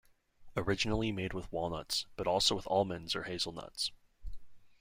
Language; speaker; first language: English; native; English